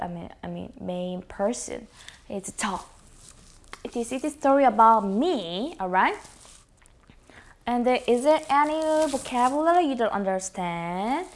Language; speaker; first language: English; non-native, fluent; Korean